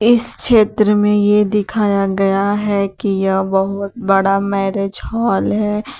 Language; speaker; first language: Hindi; native; Hindi